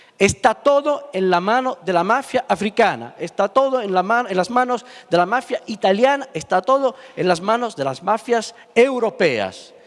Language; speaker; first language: Spanish; non-native, fluent; Italian